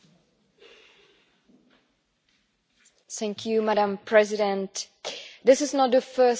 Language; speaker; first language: English; non-native, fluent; Czech